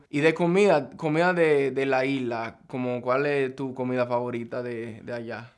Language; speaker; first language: Spanish; early bilingual, other home language; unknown